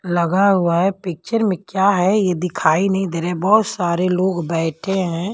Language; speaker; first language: Hindi; non-native, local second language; Punjabi